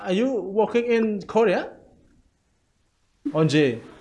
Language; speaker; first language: English; non-native, learner; Indonesian